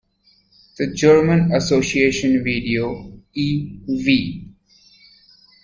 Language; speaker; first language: English; native; English